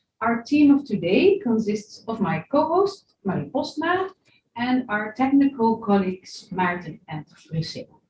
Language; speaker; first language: English; non-native, fluent; Dutch